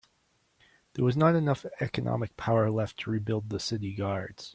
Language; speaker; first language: English; native; English